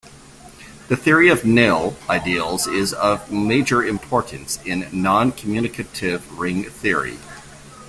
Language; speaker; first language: English; native; English